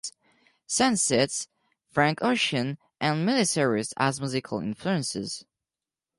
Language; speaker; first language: English; non-native, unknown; French